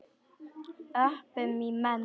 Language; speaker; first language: Icelandic; non-native, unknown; Polish